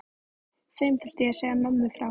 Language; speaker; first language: Icelandic; native; Icelandic